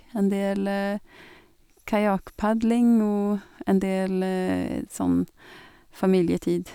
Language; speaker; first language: Norwegian; non-native, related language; Swedish